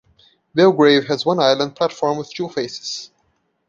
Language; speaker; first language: English; non-native, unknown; Portuguese